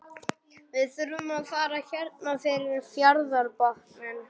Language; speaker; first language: Icelandic; non-native, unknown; German